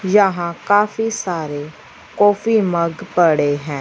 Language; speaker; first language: Hindi; non-native, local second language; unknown